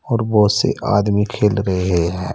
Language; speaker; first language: Hindi; native; Hindi